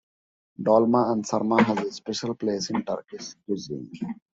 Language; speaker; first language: English; non-native, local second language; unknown